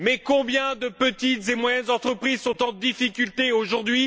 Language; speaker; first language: French; native; French